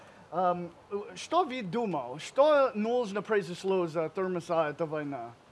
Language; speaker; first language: Russian; non-native, learner; English